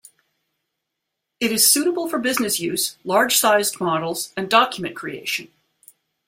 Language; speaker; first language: English; native; English